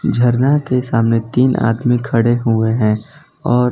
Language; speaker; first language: Hindi; non-native, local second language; Gujarati